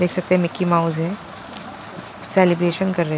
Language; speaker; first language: Hindi; non-native, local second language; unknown